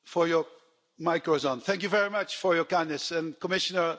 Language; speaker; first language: English; non-native, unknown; Dutch